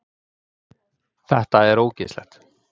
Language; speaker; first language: Icelandic; native; Icelandic